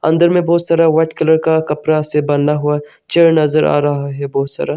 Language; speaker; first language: Hindi; non-native, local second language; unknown